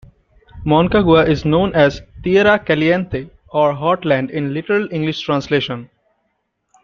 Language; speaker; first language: English; non-native, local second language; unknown